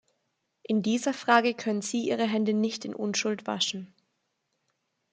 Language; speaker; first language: German; native; German